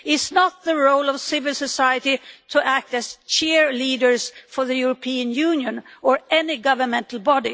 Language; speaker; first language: English; non-native, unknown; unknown